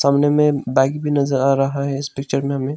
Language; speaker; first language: Hindi; non-native, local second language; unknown